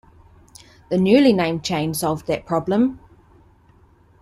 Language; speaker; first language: English; native; English